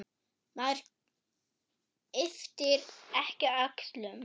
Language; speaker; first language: Icelandic; non-native, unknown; German